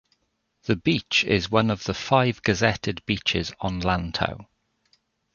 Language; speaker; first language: English; native; English